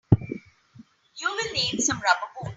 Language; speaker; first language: English; non-native, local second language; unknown